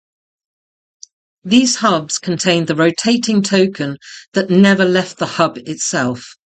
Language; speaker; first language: English; native; English